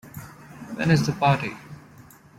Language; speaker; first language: English; non-native, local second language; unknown